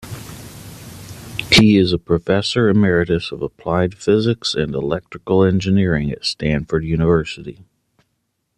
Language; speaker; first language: English; native; English